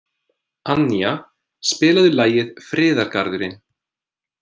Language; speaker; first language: Icelandic; non-native, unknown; English